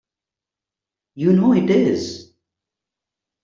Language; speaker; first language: English; non-native, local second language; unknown